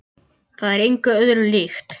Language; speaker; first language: Icelandic; native; Icelandic